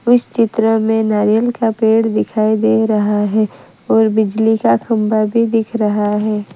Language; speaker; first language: Hindi; non-native, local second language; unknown